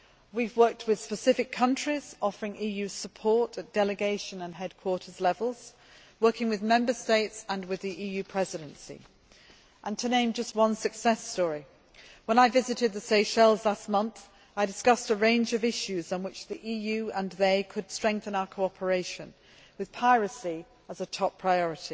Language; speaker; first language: English; native; English